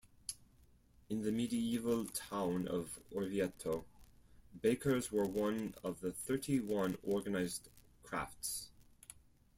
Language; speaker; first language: English; non-native, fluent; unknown